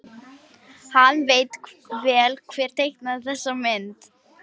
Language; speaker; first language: Icelandic; non-native, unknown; Lithuanian